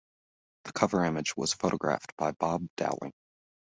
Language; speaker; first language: English; native; English